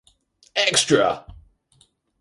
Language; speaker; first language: English; native; English